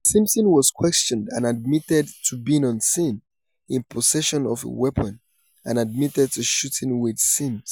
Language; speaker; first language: English; non-native, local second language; Yoruba